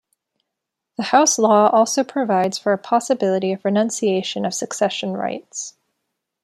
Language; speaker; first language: English; native; English